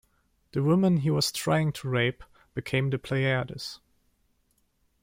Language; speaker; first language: English; non-native, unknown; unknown